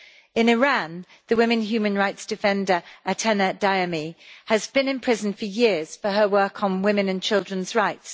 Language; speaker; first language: English; native; English